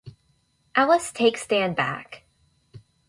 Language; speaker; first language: English; native; English